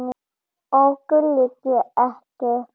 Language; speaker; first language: Icelandic; non-native, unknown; German